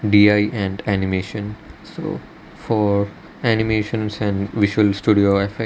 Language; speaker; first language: English; non-native, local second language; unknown